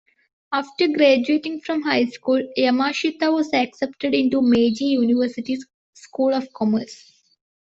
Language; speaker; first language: English; non-native, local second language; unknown